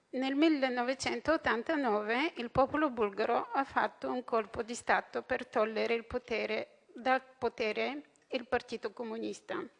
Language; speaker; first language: Italian; non-native, fluent; Bulgarian